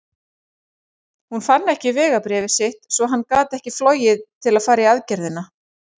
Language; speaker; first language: Icelandic; native; Icelandic